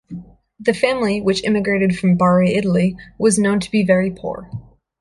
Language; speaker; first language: English; native; English